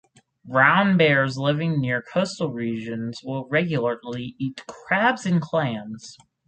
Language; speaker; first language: English; native; English